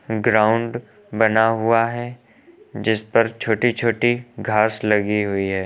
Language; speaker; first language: Hindi; native; Hindi